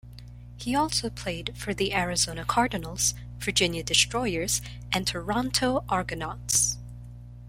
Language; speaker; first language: English; non-native, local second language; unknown